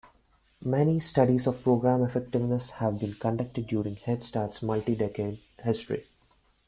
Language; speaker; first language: English; non-native, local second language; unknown